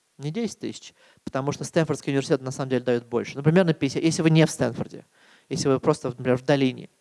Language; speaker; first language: Russian; native; Russian